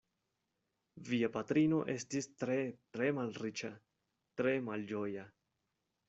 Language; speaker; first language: Esperanto; non-native, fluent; Spanish